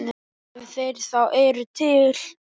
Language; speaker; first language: Icelandic; native; Icelandic